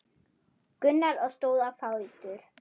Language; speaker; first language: Icelandic; non-native, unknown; German